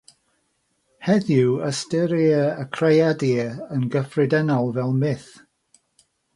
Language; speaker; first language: Welsh; non-native, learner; English